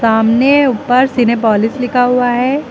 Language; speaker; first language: Hindi; native; Hindi